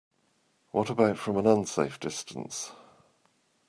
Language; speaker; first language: English; native; English